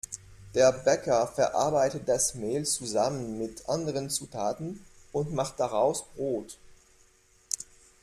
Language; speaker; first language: German; non-native, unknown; French